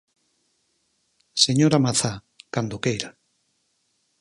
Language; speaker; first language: Galician; native; Galician